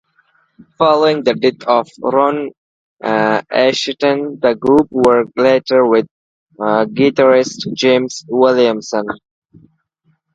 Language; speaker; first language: English; non-native, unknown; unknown